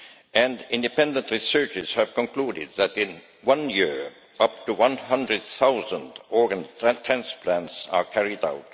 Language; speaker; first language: English; non-native, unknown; Estonian